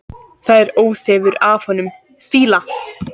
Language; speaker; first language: Icelandic; native; Icelandic